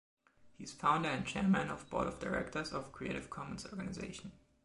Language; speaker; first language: English; non-native, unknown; German